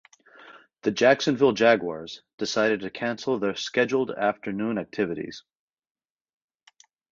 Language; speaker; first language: English; native; English